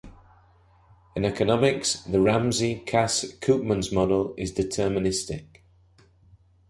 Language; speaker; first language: English; native; English